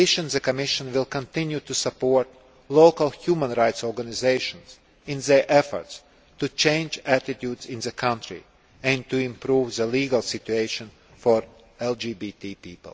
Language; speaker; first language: English; non-native, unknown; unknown